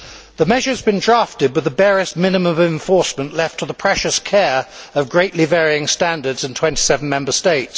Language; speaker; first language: English; native; English